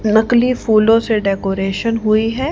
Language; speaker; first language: Hindi; native; Hindi